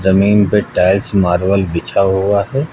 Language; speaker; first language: Hindi; native; Hindi